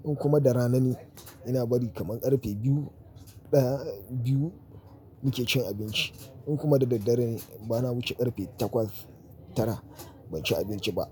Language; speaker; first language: Hausa; native; Hausa